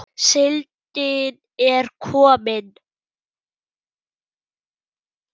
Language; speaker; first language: Icelandic; non-native, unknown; German